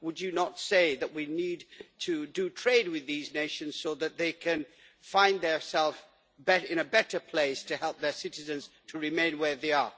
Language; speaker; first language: English; native; English